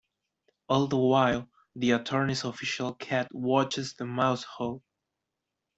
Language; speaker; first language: English; non-native, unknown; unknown